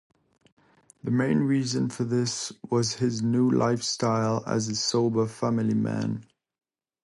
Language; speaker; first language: English; non-native, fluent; French